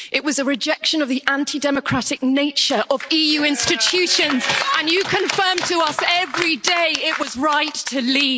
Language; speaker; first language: English; native; English